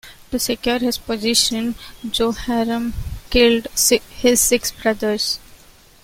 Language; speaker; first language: English; non-native, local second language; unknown